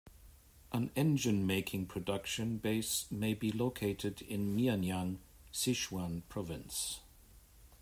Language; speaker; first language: English; native; English